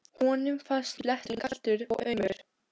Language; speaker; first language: Icelandic; non-native, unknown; Albanian